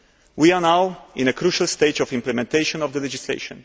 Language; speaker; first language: English; non-native, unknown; Slovenian